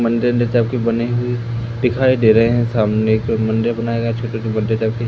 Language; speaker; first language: Hindi; native; Hindi